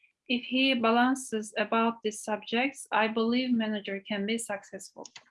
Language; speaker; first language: English; non-native, learner; Turkish